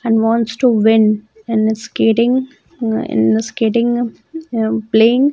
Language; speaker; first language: English; non-native, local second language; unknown